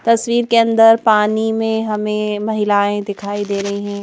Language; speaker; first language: Hindi; native; Hindi